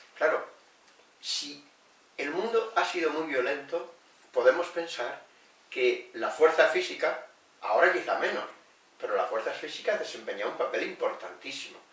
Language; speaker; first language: Spanish; native; Spanish